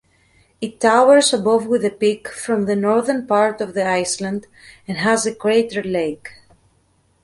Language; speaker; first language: English; native; English